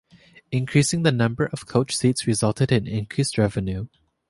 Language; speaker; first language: English; native; English